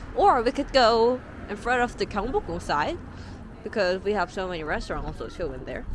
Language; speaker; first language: English; non-native, fluent; Korean